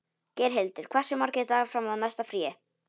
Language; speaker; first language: Icelandic; non-native, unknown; Polish